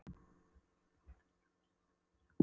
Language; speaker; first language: Icelandic; non-native, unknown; Polish